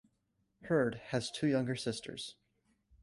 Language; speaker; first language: English; native; English